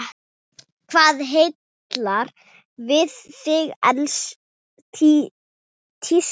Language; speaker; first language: Icelandic; non-native, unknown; Thai